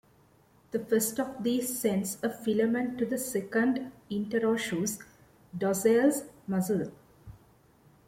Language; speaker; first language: English; non-native, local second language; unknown